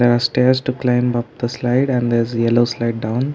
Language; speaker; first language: English; non-native, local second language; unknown